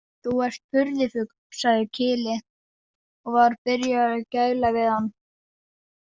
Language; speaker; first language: Icelandic; non-native, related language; Danish